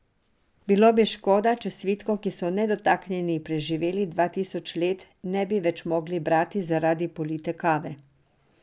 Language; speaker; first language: Slovenian; non-native, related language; Serbian